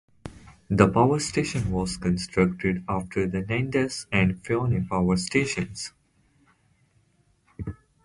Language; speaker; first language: English; native; English